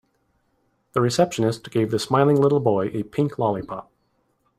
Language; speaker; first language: English; native; English